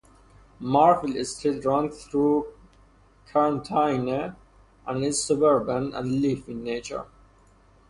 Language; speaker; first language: English; non-native, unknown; Persian